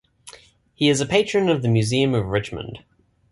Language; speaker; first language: English; native; English